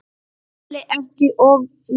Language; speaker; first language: Icelandic; native; Icelandic